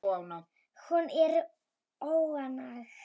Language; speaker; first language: Icelandic; non-native, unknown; Polish